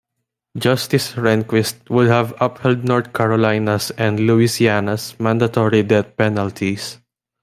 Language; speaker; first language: English; non-native, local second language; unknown